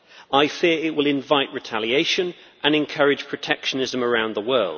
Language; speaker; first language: English; native; English